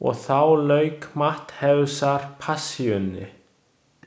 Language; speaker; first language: Icelandic; non-native, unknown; Chinese